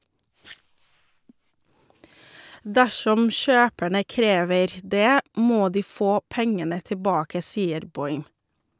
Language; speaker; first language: Norwegian; non-native, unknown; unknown